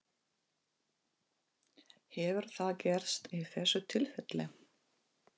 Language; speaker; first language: Icelandic; non-native, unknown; Russian